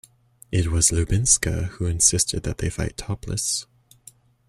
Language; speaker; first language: English; native; English